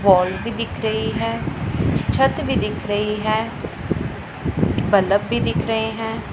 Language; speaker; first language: Hindi; non-native, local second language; Punjabi